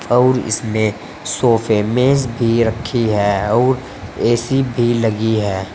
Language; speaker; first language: Hindi; native; Hindi